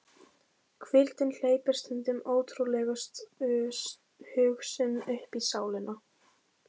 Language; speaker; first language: Icelandic; native; Icelandic